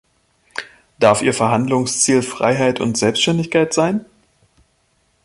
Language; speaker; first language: German; native; German